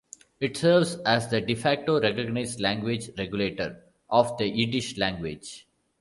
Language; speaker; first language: English; non-native, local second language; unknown